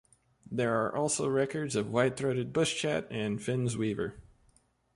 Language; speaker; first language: English; native; English